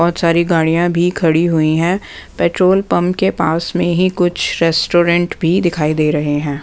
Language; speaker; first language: Hindi; non-native, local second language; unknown